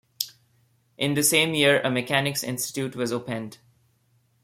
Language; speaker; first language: English; non-native, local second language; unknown